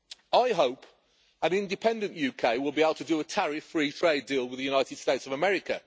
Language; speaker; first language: English; native; English